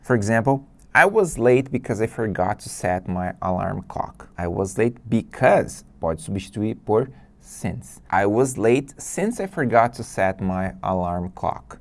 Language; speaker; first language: English; non-native, fluent; Portuguese